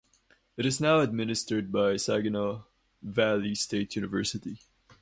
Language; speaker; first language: English; non-native, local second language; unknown